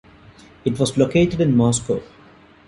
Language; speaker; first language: English; non-native, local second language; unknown